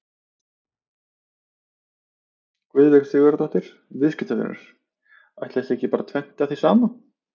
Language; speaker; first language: Icelandic; native; Icelandic